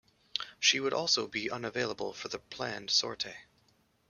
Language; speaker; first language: English; native; English